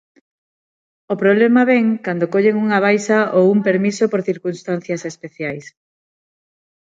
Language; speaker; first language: Galician; non-native, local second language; Spanish